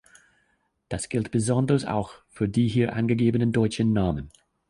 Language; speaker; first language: German; non-native, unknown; English